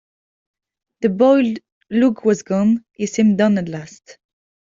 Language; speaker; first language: English; non-native, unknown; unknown